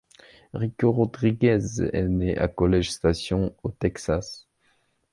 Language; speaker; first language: French; non-native, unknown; Belarusian